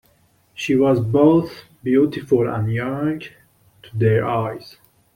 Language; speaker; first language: English; non-native, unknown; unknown